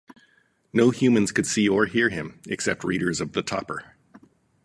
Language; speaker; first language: English; native; English